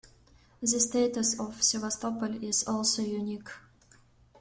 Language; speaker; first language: English; non-native, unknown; Russian